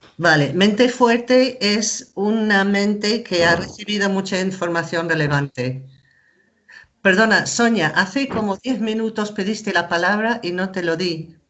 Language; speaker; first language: Spanish; non-native, fluent; English